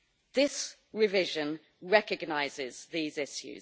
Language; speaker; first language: English; native; English